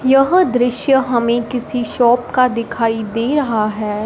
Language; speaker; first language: Hindi; non-native, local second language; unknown